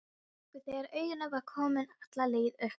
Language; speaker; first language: Icelandic; non-native, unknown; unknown